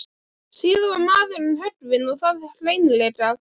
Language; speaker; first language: Icelandic; native; Icelandic